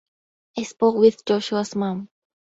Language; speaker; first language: English; non-native, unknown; Thai